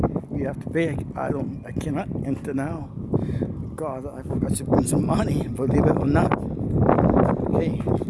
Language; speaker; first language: English; non-native, fluent; Spanish